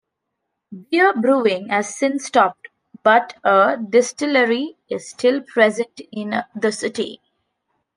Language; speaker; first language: English; non-native, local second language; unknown